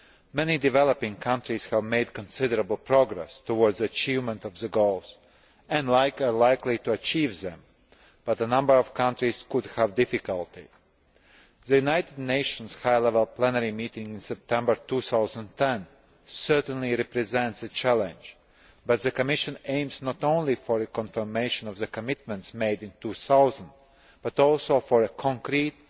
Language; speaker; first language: English; non-native, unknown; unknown